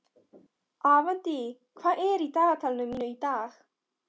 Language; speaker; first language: Icelandic; non-native, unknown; Polish